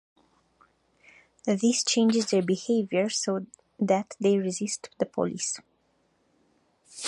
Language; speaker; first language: English; native; English